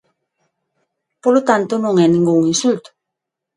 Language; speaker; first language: Galician; non-native, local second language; Spanish